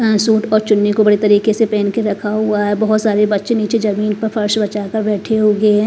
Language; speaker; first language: Hindi; non-native, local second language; Punjabi